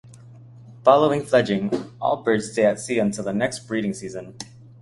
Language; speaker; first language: English; native; English